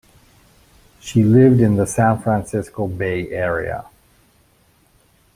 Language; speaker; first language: English; native; English